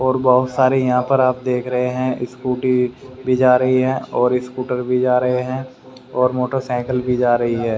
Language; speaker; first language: Hindi; native; Hindi